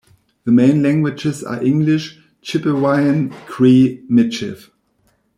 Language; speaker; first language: English; non-native, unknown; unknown